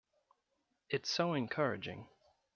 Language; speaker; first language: English; native; English